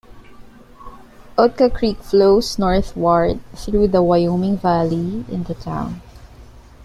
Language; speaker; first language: English; non-native, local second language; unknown